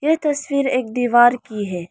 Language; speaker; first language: Hindi; non-native, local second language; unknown